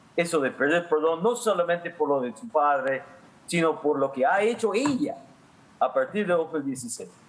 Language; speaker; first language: Spanish; non-native, fluent; English